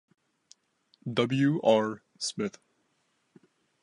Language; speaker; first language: English; native; English